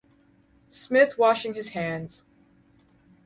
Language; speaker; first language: English; native; English